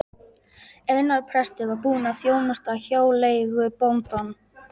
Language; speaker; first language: Icelandic; non-native, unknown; Polish